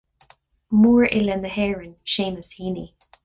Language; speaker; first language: Irish; non-native, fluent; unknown